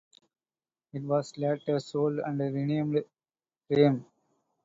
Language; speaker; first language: English; non-native, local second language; Tamil